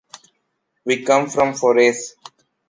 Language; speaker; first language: English; non-native, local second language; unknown